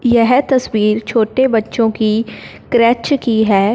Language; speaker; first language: Hindi; non-native, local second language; Punjabi